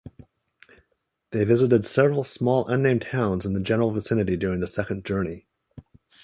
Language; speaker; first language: English; native; English